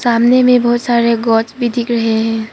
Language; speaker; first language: Hindi; non-native, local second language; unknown